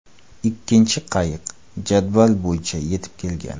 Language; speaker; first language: Uzbek; non-native, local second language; Kara-Kalpak